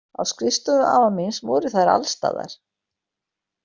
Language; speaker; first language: Icelandic; native; Icelandic